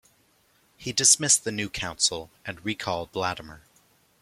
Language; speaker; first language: English; native; English